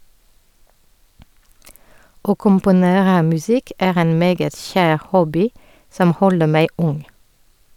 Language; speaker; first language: Norwegian; non-native, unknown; French